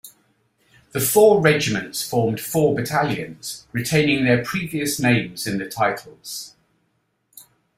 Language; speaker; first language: English; native; English